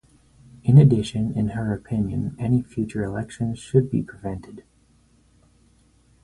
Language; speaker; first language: English; native; English